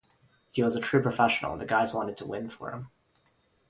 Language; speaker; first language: English; non-native, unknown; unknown